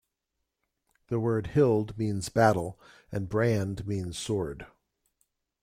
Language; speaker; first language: English; native; English